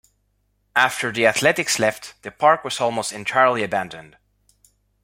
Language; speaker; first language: English; non-native, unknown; Spanish